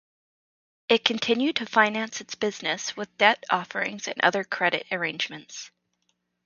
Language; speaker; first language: English; native; English